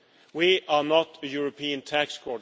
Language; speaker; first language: English; non-native, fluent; Swedish